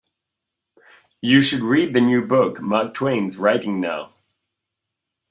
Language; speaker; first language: English; native; English